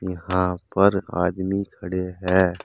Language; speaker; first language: Hindi; native; Hindi